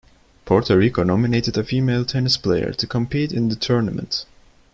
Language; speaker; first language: English; non-native, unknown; Turkish